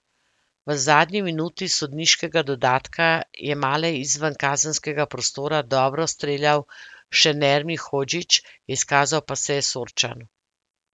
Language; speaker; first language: Slovenian; native; Slovenian